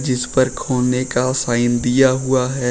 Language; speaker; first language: Hindi; native; Hindi